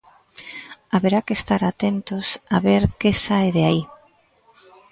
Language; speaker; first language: Galician; native; Galician